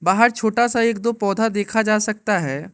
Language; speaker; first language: Hindi; non-native, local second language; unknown